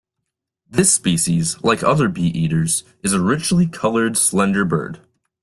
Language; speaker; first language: English; native; English